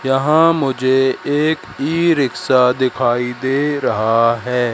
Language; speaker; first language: Hindi; native; Hindi